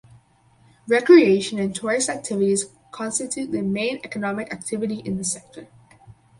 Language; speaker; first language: English; native; English